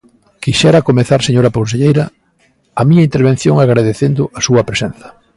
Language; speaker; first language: Galician; native; Galician